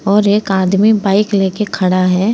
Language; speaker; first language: Hindi; native; Hindi